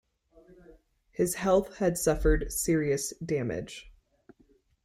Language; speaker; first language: English; native; English